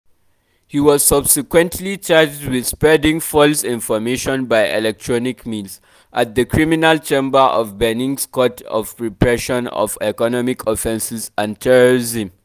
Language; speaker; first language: English; non-native, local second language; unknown